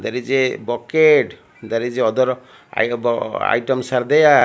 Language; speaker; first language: English; non-native, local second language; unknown